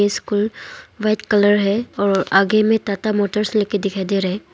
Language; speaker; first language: Hindi; non-native, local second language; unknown